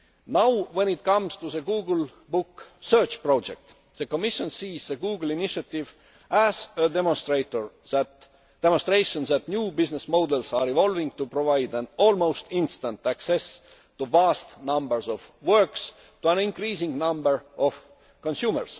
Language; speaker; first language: English; non-native, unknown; Estonian